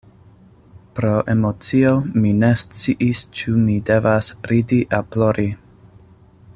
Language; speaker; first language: Esperanto; non-native, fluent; English